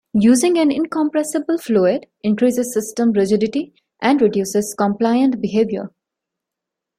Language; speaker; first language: English; non-native, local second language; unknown